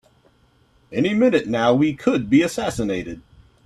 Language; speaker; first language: English; native; English